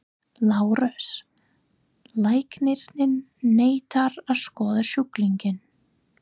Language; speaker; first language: Icelandic; non-native, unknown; English